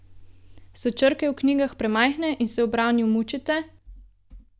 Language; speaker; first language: Slovenian; native; Slovenian